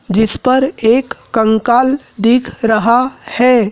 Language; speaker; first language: Hindi; native; Hindi